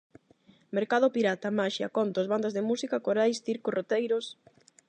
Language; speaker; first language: Galician; non-native, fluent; Spanish